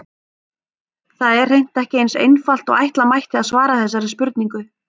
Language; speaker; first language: Icelandic; native; Icelandic